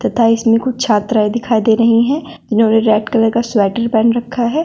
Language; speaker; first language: Hindi; native; Hindi